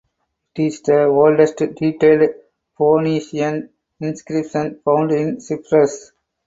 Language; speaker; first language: English; non-native, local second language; Tamil